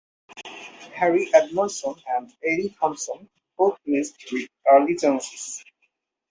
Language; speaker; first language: English; non-native, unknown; Bangla